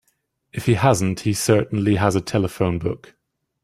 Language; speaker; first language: English; native; English